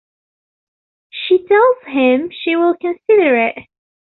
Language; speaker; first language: English; non-native, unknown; Arabic